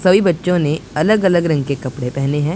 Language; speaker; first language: Hindi; non-native, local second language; Punjabi